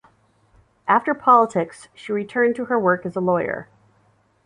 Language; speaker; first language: English; native; English